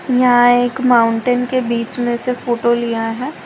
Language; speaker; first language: Hindi; non-native, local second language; Gujarati